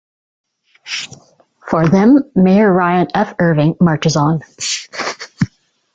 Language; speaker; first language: English; native; English